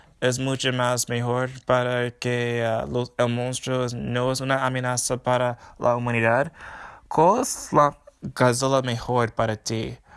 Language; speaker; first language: Spanish; non-native, learner; English